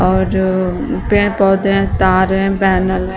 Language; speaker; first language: Hindi; native; Hindi